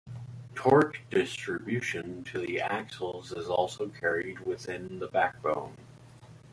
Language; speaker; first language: English; native; English